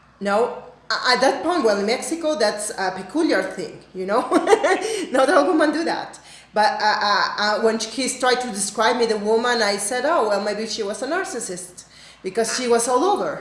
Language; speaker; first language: English; non-native, fluent; Spanish